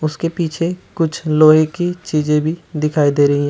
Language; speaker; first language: Hindi; native; Hindi